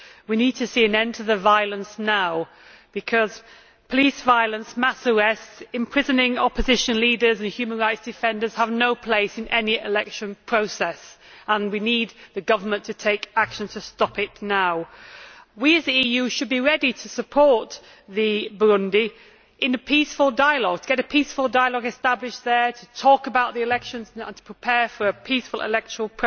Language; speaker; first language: English; native; English